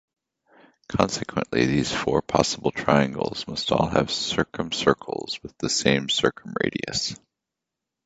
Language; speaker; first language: English; native; English